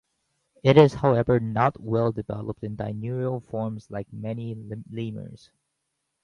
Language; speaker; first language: English; native; English